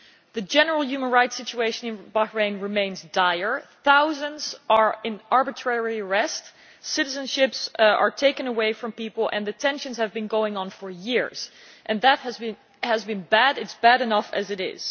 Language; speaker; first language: English; non-native, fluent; Dutch